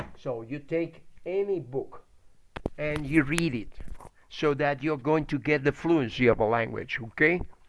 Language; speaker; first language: English; non-native, fluent; Spanish